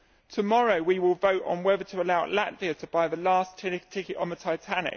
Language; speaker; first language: English; native; English